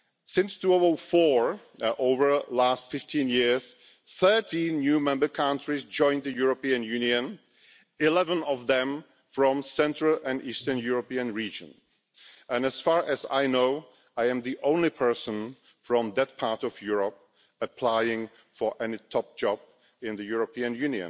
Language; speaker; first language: English; non-native, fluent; Czech